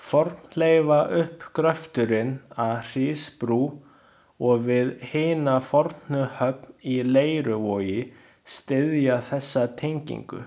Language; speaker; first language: Icelandic; non-native, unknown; Chinese